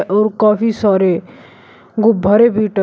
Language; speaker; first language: Hindi; native; Hindi